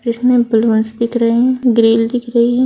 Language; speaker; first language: Hindi; native; Hindi